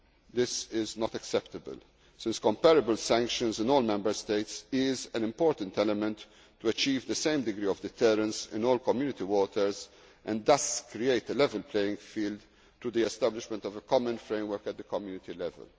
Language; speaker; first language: English; non-native, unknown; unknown